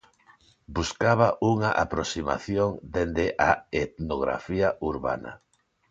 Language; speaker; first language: Galician; non-native, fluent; Spanish